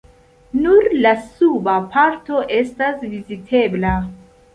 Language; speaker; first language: Esperanto; non-native, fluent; Central Kurdish